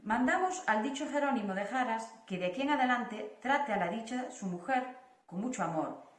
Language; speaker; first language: Spanish; non-native, local second language; Galician